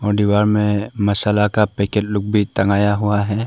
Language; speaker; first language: Hindi; non-native, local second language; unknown